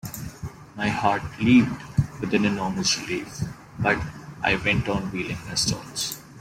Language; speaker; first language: English; non-native, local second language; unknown